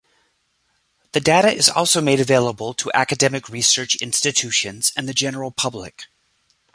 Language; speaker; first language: English; native; English